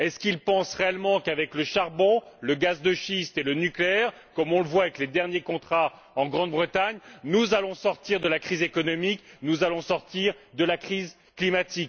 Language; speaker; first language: French; native; French